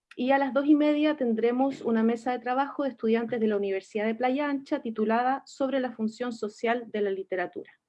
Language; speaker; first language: Spanish; native; Spanish